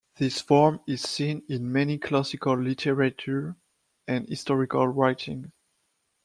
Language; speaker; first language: English; non-native, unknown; French